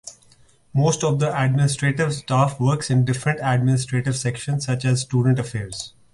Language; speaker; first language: English; non-native, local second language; Urdu